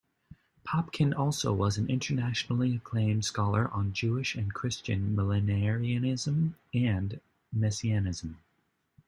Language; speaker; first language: English; native; English